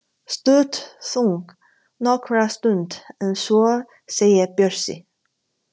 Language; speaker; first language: Icelandic; non-native, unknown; Chinese